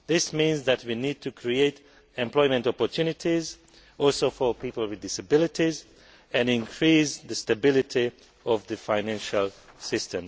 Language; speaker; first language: English; non-native, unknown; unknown